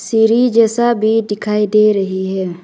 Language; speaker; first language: Hindi; non-native, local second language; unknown